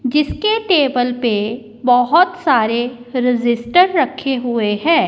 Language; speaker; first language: Hindi; non-native, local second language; Punjabi